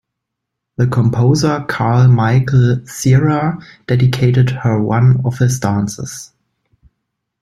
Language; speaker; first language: English; non-native, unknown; German